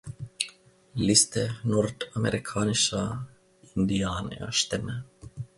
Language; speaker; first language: German; non-native, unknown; Finnish